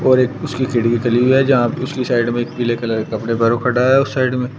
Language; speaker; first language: Hindi; native; Hindi